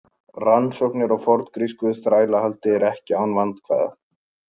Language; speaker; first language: Icelandic; native; Icelandic